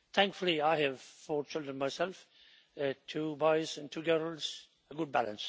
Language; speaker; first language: English; native; English